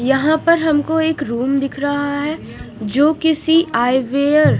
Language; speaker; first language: Hindi; non-native, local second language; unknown